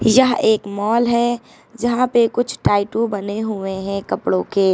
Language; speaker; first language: Hindi; native; Hindi